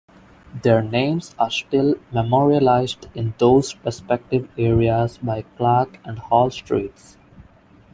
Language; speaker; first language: English; non-native, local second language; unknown